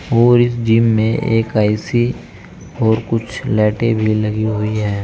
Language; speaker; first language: Hindi; native; Hindi